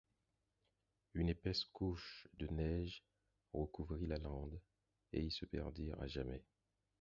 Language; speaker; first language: French; non-native, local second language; Haitian Creole